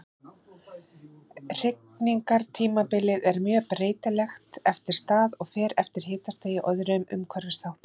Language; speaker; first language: Icelandic; native; Icelandic